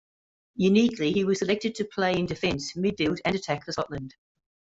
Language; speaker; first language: English; native; English